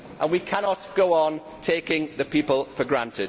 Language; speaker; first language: English; native; English